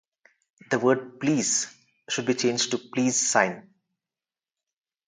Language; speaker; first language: English; non-native, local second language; Telugu